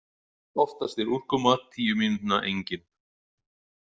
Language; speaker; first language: Icelandic; native; Icelandic